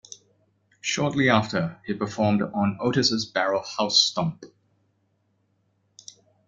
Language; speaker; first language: English; non-native, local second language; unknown